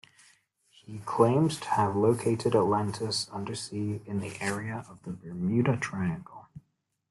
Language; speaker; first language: English; native; English